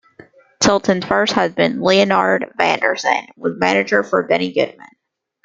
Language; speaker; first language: English; native; English